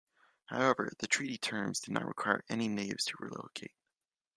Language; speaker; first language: English; native; English